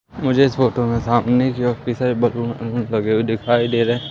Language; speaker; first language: Hindi; native; Hindi